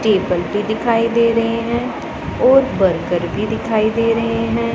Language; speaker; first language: Hindi; non-native, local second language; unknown